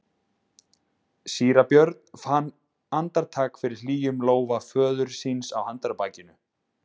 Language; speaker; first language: Icelandic; native; Icelandic